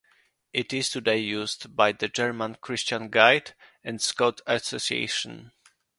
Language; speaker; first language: English; non-native, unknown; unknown